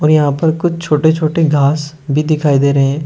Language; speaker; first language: Hindi; native; Hindi